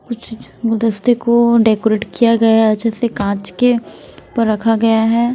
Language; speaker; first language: Hindi; non-native, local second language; Punjabi